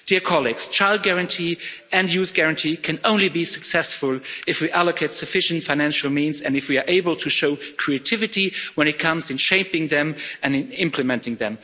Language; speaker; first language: English; non-native, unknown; Luxembourgish